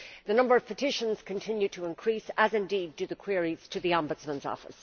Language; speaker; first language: English; native; English